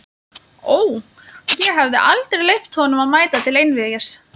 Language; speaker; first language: Icelandic; non-native, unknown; Lithuanian